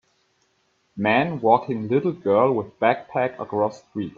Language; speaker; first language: English; native; English